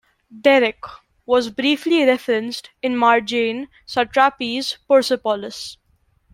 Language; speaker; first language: English; non-native, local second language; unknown